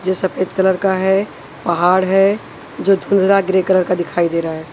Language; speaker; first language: Hindi; non-native, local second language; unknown